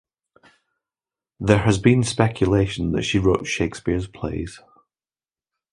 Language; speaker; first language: English; native; English